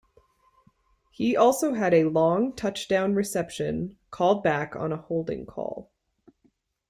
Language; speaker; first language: English; native; English